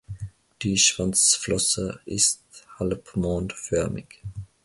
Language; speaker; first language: German; non-native, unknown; Finnish